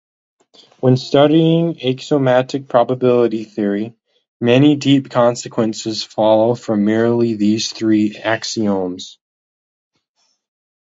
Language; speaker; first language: English; native; English